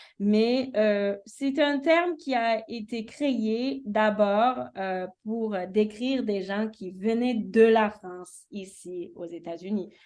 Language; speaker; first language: French; early bilingual, heritage; English